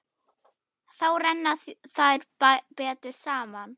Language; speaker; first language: Icelandic; non-native, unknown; German